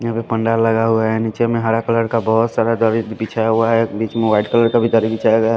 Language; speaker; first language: Hindi; non-native, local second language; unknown